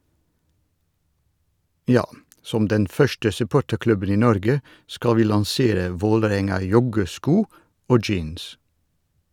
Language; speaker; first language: Norwegian; non-native, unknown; Dutch